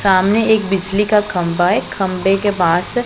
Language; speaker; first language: Hindi; non-native, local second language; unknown